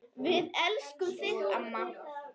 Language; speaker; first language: Icelandic; non-native, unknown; Polish